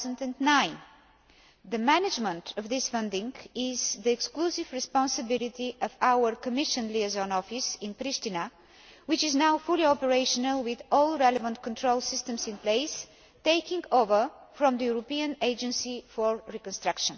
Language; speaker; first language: English; non-native, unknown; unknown